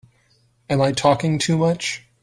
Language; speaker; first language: English; native; English